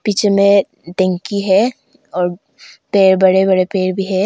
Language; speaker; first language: Hindi; non-native, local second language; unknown